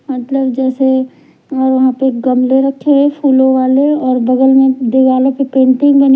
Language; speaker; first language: Hindi; non-native, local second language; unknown